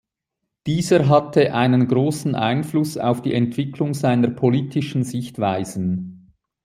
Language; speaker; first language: German; native; German